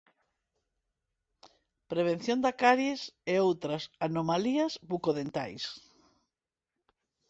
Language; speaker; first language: Galician; non-native, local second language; Spanish